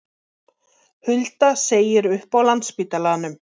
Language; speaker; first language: Icelandic; native; Icelandic